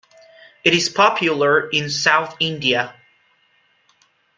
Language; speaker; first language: English; non-native, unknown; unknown